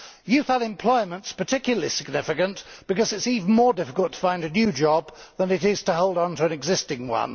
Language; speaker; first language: English; native; English